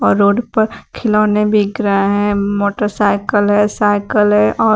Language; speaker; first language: Hindi; native; Hindi